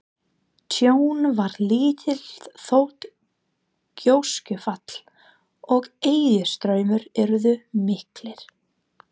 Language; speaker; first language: Icelandic; non-native, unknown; English